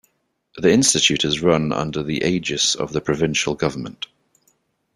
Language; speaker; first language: English; native; English